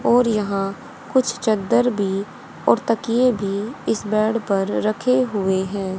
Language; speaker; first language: Hindi; native; Hindi